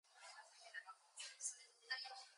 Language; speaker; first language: English; native; English